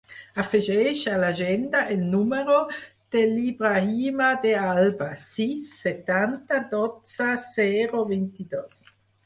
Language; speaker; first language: Catalan; non-native, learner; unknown